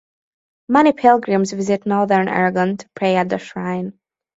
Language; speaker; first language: English; non-native, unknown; Hungarian